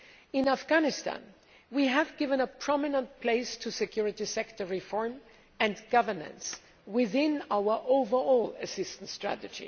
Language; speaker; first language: English; non-native, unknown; German